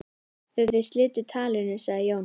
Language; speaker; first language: Icelandic; native; Icelandic